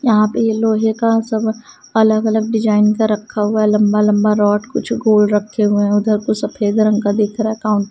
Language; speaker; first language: Hindi; non-native, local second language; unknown